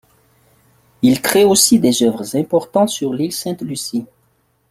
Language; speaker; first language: French; non-native, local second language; Malagasy